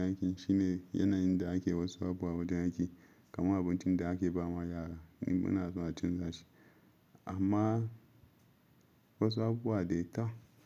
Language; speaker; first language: Hausa; non-native, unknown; Yoruba